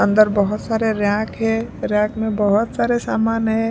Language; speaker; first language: Hindi; non-native, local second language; Punjabi